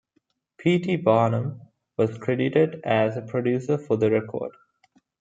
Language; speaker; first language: English; non-native, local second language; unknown